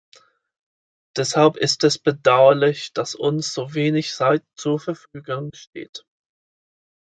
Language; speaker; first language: German; non-native, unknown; English